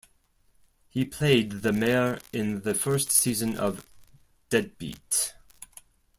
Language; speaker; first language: English; non-native, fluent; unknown